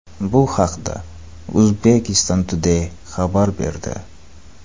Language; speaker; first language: Uzbek; non-native, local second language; Kara-Kalpak